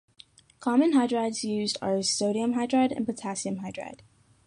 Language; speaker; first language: English; native; English